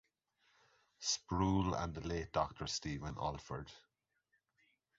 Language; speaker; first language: English; native; English